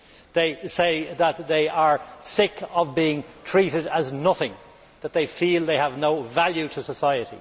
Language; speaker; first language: English; native; English